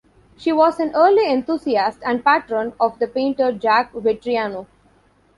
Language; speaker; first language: English; non-native, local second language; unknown